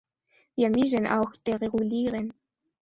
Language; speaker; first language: German; non-native, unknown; Spanish